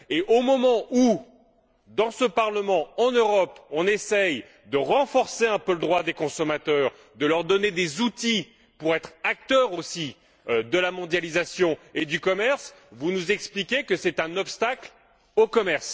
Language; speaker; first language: French; native; French